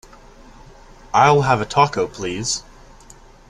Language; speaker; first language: English; native; English